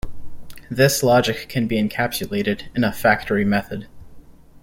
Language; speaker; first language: English; native; English